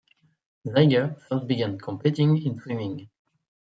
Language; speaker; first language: English; non-native, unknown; French